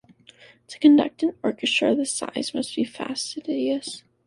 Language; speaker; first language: English; native; English